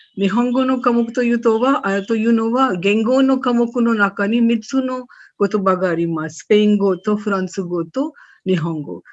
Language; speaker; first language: Japanese; non-native, fluent; Hindi